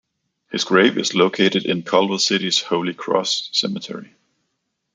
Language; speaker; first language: English; non-native, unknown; Danish